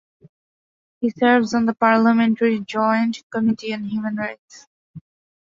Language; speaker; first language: English; non-native, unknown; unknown